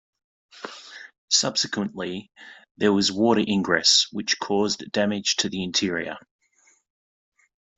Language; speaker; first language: English; native; English